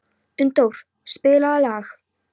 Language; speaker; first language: Icelandic; non-native, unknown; Polish